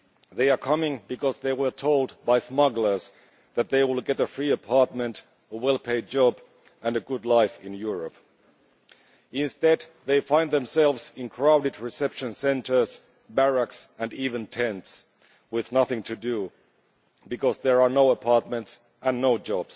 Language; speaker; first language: English; non-native, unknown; Finnish